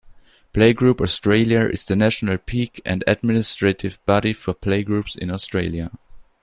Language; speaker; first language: English; non-native, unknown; German